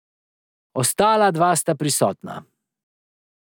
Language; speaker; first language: Slovenian; native; Slovenian